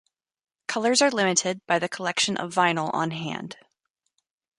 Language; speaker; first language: English; native; English